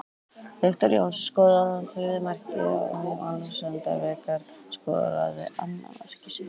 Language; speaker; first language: Icelandic; native; Icelandic